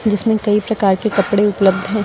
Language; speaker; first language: Hindi; native; Hindi